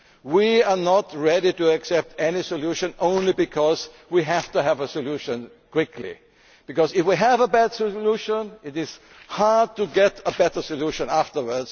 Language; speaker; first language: English; non-native, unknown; German